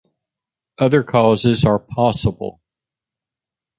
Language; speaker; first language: English; native; English